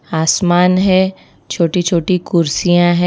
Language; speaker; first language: Hindi; non-native, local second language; Gujarati